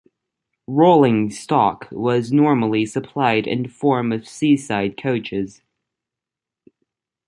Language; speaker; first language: English; native; English